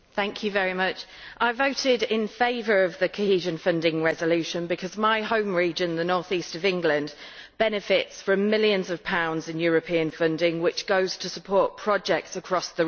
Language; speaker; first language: English; native; English